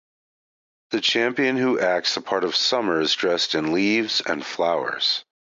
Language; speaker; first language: English; native; English